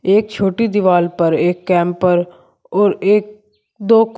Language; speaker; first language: Hindi; native; Hindi